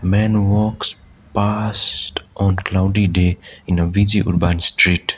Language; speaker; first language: English; non-native, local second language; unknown